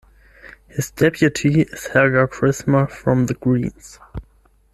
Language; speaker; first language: English; non-native, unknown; German